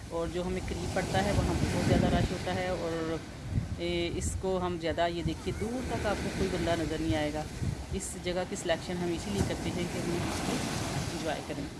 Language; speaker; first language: Urdu; non-native, local second language; Punjabi